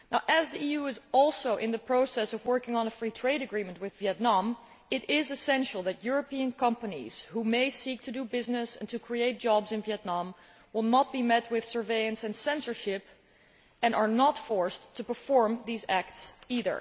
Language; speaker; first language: English; non-native, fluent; Dutch